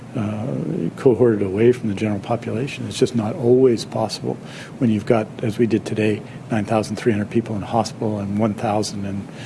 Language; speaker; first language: English; native; English